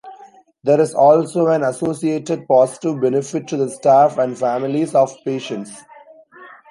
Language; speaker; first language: English; non-native, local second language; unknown